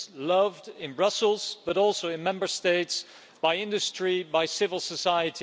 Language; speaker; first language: English; non-native, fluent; Dutch